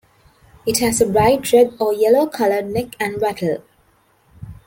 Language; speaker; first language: English; non-native, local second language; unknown